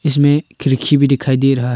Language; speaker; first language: Hindi; early bilingual, other home language; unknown